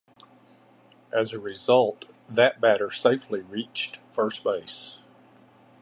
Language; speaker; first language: English; native; English